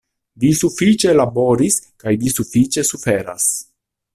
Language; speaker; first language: Esperanto; non-native, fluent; Italian